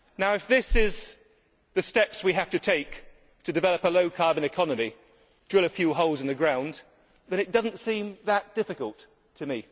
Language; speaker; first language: English; native; English